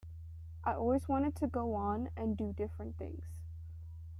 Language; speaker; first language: English; native; English